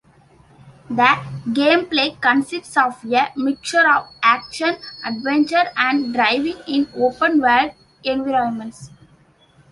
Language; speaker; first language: English; non-native, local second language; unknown